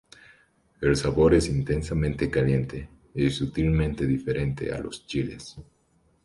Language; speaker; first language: Spanish; native; Spanish